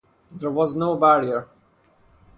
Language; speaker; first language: English; non-native, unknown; Persian